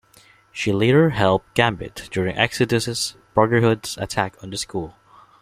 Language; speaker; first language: English; non-native, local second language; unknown